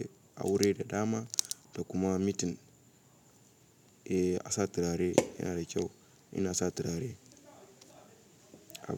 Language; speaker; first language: Hausa; native; Hausa